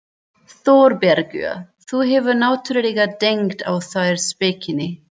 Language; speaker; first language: Icelandic; non-native, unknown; German